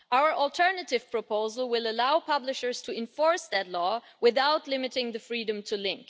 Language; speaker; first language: English; non-native, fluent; German